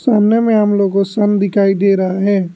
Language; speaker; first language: Hindi; non-native, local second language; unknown